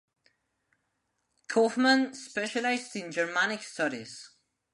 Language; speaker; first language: English; non-native, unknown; Spanish